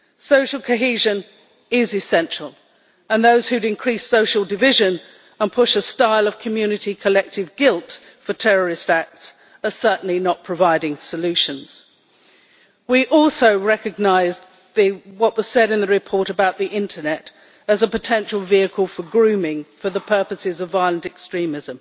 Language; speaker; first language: English; native; English